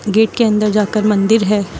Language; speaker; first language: Hindi; native; Hindi